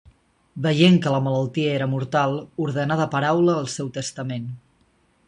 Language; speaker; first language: Catalan; native; Catalan